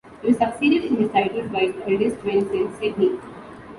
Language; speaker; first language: English; non-native, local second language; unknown